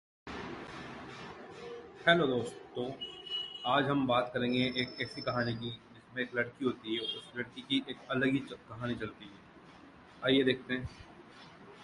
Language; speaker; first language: English; non-native, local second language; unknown